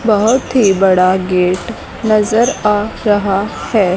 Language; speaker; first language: Hindi; native; Hindi